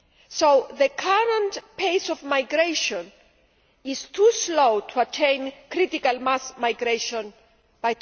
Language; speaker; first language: English; non-native, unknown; Greek